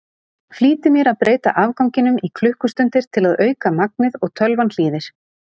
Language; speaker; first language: Icelandic; native; Icelandic